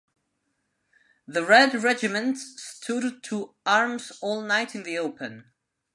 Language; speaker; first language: English; non-native, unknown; Spanish